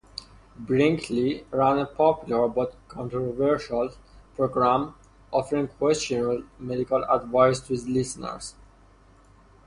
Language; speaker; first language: English; non-native, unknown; Persian